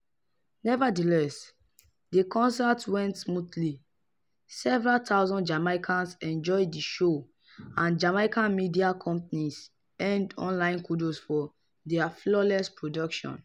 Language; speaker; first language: English; non-native, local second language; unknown